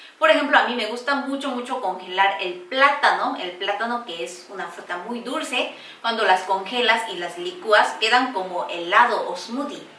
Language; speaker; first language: Spanish; non-native, fluent; Korean